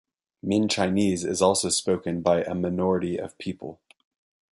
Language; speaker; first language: English; native; English